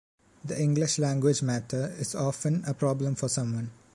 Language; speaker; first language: English; non-native, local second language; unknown